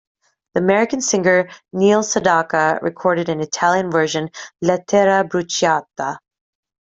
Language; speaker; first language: English; native; English